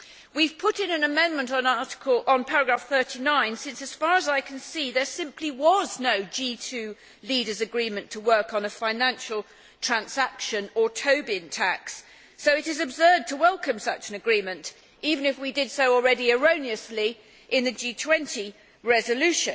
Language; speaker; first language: English; native; English